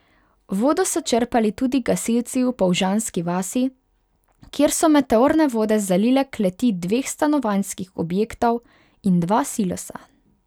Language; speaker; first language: Slovenian; non-native, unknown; Hungarian